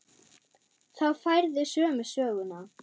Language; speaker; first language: Icelandic; non-native, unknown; German